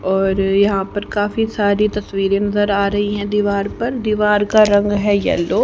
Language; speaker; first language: Hindi; native; Hindi